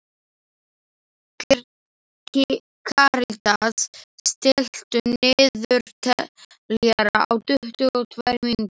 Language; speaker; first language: Icelandic; non-native, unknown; Slovak